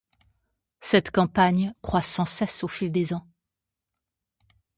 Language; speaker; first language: French; native; French